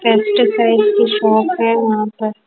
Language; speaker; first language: Hindi; non-native, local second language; Punjabi